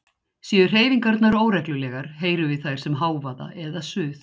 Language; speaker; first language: Icelandic; native; Icelandic